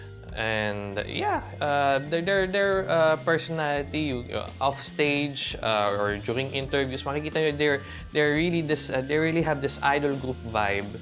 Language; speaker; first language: English; non-native, local second language; Filipino